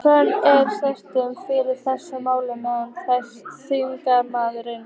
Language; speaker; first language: Icelandic; native; Icelandic